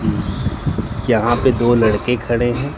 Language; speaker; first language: Hindi; native; Hindi